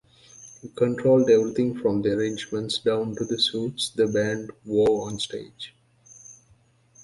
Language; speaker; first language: English; native; English